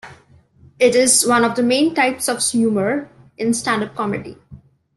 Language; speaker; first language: English; non-native, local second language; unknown